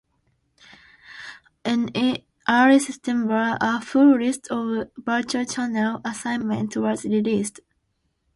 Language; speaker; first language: English; non-native, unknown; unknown